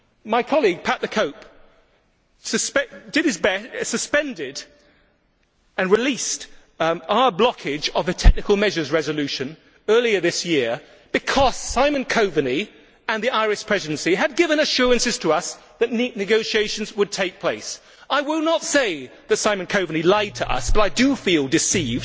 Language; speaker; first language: English; native; English